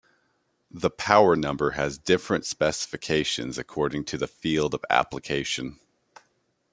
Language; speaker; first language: English; native; English